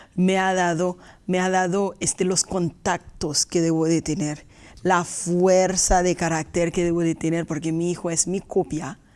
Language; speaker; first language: Spanish; native; Spanish